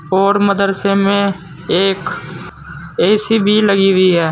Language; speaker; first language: Hindi; native; Hindi